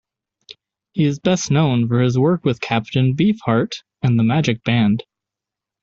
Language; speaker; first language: English; native; English